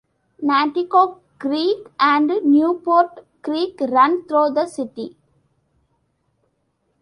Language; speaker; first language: English; non-native, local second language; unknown